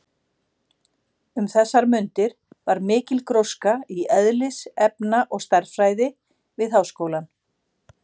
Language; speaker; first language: Icelandic; native; Icelandic